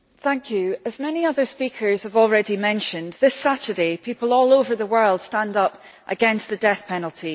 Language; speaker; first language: English; native; English